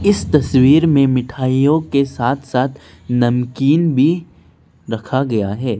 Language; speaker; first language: Hindi; non-native, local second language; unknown